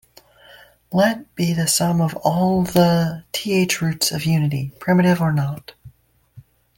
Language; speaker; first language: English; native; English